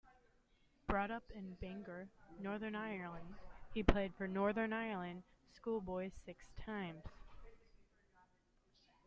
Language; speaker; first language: English; native; English